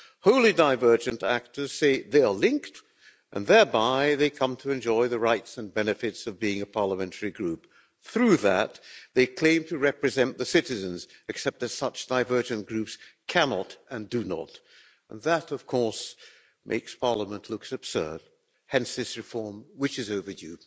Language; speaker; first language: English; non-native, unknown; Hungarian